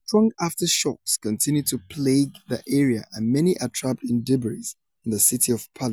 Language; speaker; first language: English; non-native, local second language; Yoruba